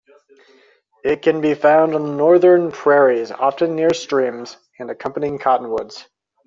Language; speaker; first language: English; native; English